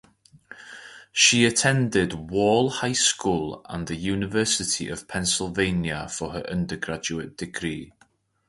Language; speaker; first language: English; native; English